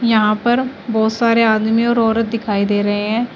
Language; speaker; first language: Hindi; native; Hindi